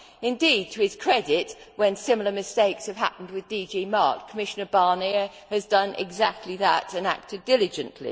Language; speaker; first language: English; native; English